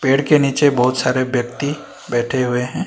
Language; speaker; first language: Hindi; non-native, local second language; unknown